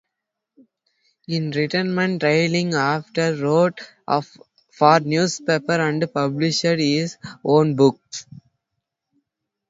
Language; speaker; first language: English; non-native, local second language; Tamil